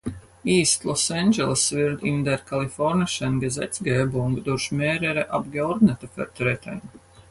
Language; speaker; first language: German; non-native, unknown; Latvian